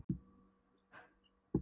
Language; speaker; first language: Icelandic; non-native, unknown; Polish